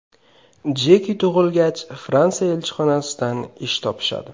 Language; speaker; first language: Uzbek; native; Uzbek